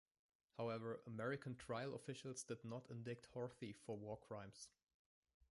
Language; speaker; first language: English; non-native, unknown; German